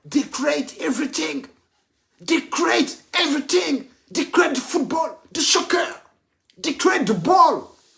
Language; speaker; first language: English; non-native, learner; French